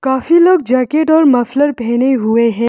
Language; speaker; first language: Hindi; non-native, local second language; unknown